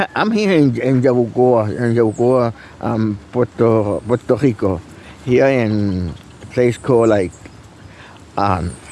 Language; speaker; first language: English; non-native, learner; Spanish